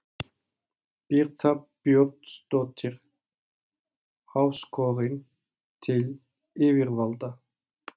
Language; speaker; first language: Icelandic; non-native, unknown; Turkish